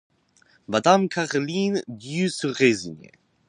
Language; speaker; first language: French; non-native, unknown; English